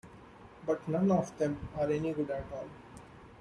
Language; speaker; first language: English; non-native, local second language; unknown